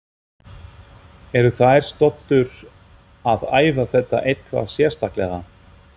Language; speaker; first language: Icelandic; non-native, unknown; German